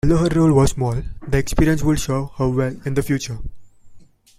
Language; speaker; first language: English; non-native, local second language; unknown